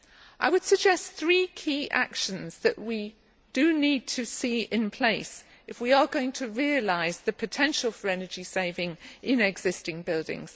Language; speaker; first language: English; native; English